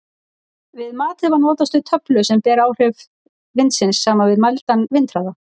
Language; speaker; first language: Icelandic; native; Icelandic